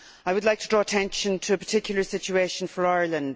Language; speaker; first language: English; native; English